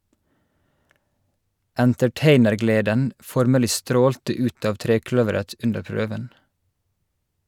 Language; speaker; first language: Norwegian; native; Norwegian